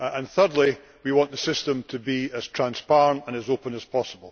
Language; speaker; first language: English; native; English